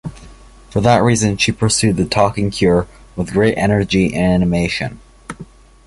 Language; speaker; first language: English; native; English